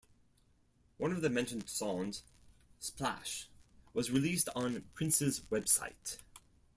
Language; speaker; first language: English; non-native, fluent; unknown